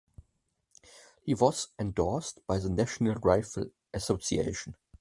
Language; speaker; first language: English; non-native, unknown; German